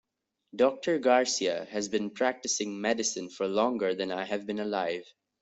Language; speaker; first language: English; non-native, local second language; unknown